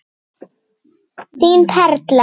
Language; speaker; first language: Icelandic; native; Icelandic